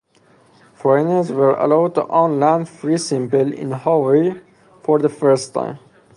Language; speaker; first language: English; non-native, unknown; Persian